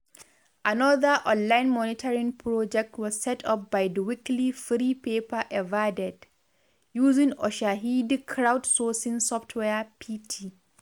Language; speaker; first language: English; non-native, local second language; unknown